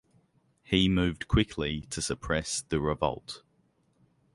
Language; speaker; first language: English; native; English